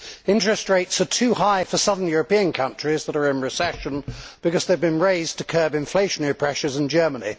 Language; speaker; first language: English; native; English